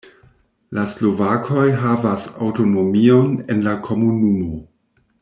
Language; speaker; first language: Esperanto; non-native, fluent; German